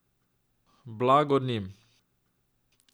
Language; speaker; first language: Slovenian; native; Slovenian